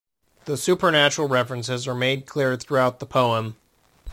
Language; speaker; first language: English; native; English